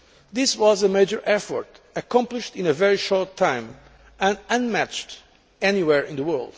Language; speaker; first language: English; non-native, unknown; Portuguese